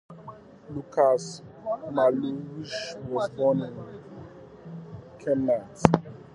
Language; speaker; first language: English; native; English